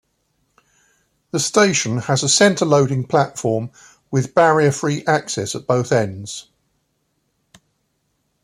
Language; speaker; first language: English; native; English